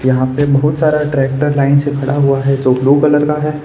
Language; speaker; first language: Hindi; non-native, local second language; Gujarati